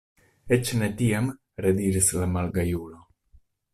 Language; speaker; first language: Esperanto; non-native, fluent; Italian